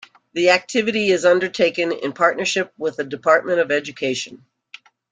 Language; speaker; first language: English; native; English